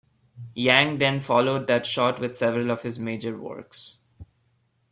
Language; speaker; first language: English; non-native, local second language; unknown